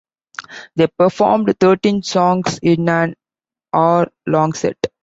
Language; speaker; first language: English; non-native, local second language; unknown